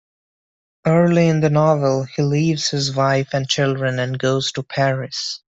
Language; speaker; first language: English; non-native, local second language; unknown